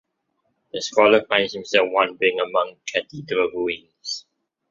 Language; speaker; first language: English; non-native, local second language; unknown